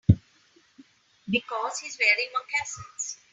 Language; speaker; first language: English; non-native, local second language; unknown